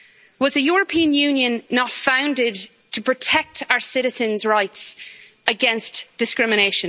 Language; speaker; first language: English; native; English